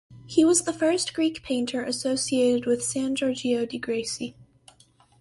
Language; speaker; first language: English; native; English